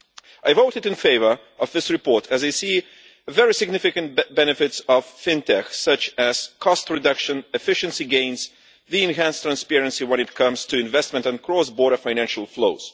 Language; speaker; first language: English; non-native, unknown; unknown